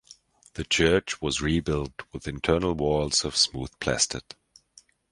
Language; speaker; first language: English; non-native, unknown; German